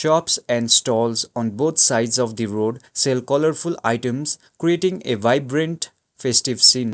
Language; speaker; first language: English; non-native, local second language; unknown